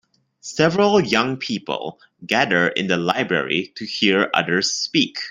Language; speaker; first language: English; non-native, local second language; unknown